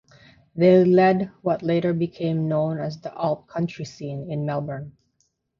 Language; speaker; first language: English; non-native, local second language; Filipino